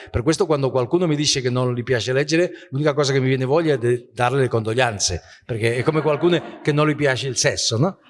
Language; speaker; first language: Italian; non-native, fluent; Spanish